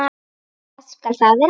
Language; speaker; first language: Icelandic; native; Icelandic